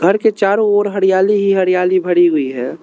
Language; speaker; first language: Hindi; non-native, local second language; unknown